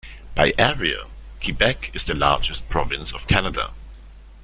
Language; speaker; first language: English; non-native, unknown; German